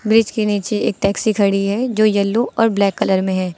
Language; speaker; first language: Hindi; native; Hindi